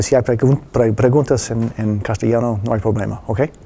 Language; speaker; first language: Spanish; non-native, fluent; English